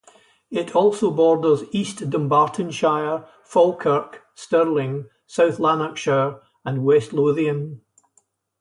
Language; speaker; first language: English; native; English